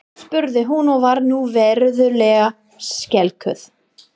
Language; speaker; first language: Icelandic; non-native, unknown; English